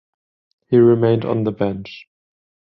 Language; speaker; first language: English; non-native, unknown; German